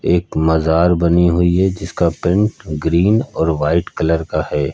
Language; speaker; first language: Hindi; native; Hindi